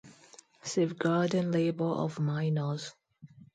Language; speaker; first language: English; non-native, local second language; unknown